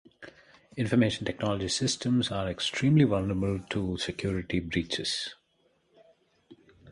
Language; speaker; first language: English; non-native, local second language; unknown